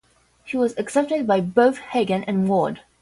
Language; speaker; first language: English; non-native, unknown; Portuguese